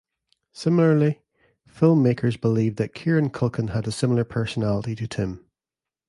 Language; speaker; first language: English; native; English